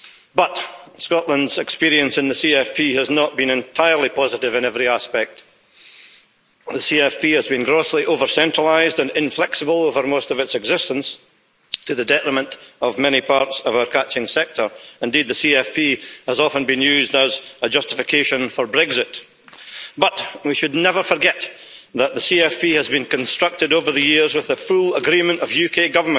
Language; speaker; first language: English; native; English